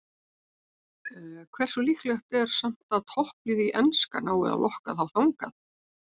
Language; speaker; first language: Icelandic; native; Icelandic